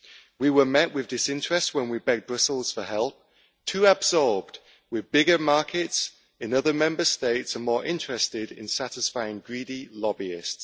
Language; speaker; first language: English; native; English